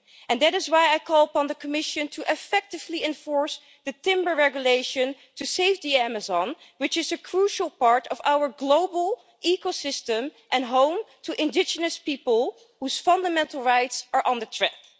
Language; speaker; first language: English; non-native, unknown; Dutch